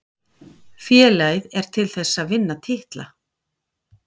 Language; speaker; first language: Icelandic; native; Icelandic